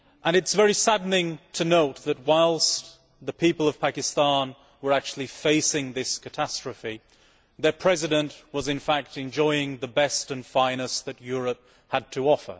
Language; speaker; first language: English; native; English